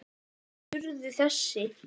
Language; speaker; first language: Icelandic; native; Icelandic